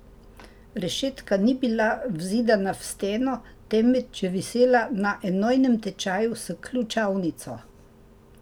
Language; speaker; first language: Slovenian; native; Slovenian